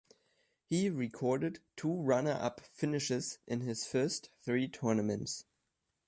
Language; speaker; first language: English; non-native, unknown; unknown